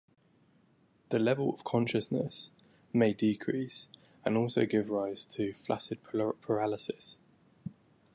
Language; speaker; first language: English; native; English